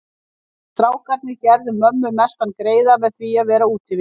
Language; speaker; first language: Icelandic; native; Icelandic